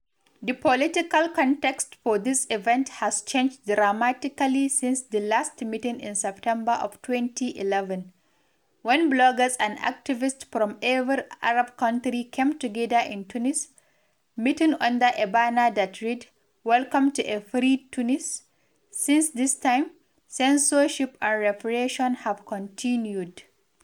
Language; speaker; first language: English; non-native, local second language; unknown